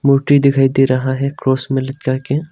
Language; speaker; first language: Hindi; non-native, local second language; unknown